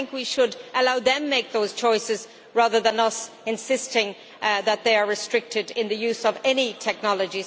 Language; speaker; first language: English; native; English